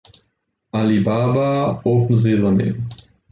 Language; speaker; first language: English; non-native, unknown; German